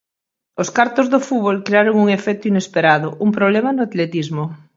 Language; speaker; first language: Galician; native; Galician